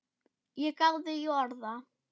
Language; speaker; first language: Icelandic; non-native, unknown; German